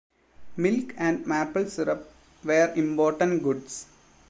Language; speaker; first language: English; non-native, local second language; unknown